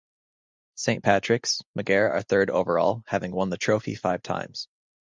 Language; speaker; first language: English; native; English